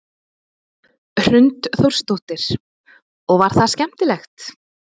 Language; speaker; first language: Icelandic; native; Icelandic